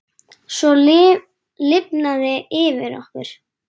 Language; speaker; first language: Icelandic; native; Icelandic